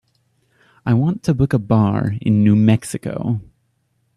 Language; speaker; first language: English; native; English